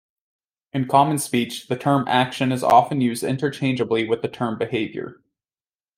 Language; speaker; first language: English; native; English